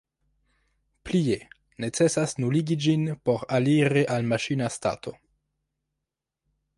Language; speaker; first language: Esperanto; non-native, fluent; French